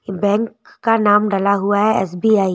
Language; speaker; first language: Hindi; native; Hindi